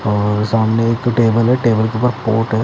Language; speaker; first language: Hindi; native; Hindi